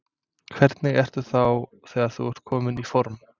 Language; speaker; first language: Icelandic; non-native, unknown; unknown